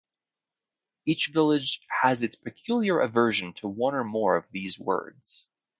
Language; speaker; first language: English; native; English